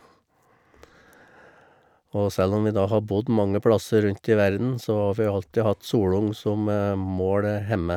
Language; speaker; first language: Norwegian; native; Norwegian